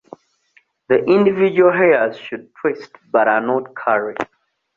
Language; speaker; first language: English; non-native, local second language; Ganda